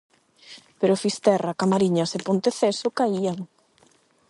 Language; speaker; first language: Galician; non-native, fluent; Spanish